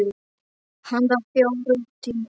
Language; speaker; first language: Icelandic; non-native, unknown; Polish